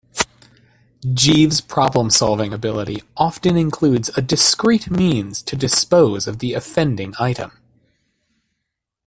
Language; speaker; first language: English; native; English